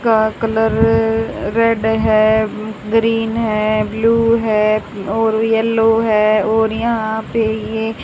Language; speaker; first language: Hindi; native; Hindi